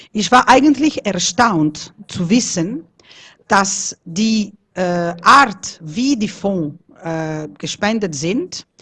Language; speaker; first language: German; non-native, fluent; Italian